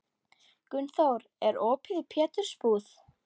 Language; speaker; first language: Icelandic; native; Icelandic